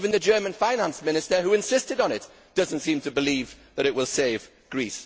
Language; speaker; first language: English; native; English